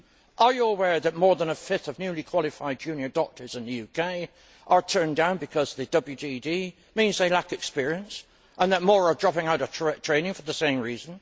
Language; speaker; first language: English; native; English